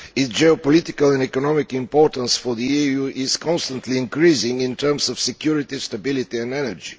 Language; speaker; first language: English; non-native, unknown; Bulgarian